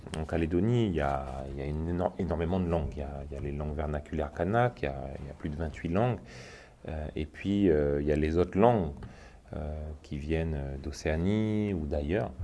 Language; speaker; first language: French; native; French